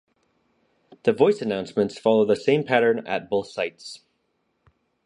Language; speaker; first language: English; native; English